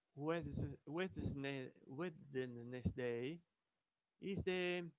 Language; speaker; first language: English; non-native, learner; Italian